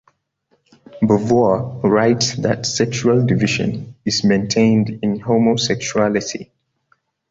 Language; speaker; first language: English; non-native, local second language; Hausa